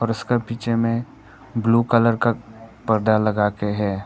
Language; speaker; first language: Hindi; non-native, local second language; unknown